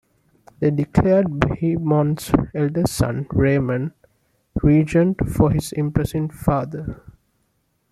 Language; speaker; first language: English; non-native, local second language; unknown